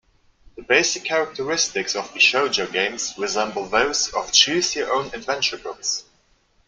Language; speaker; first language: English; non-native, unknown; German